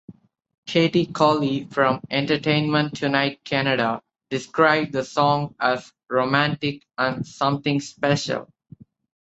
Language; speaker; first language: English; non-native, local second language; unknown